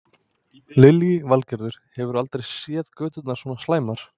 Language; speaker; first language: Icelandic; non-native, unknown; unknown